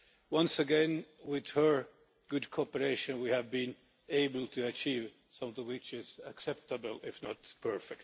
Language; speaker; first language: English; non-native, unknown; Finnish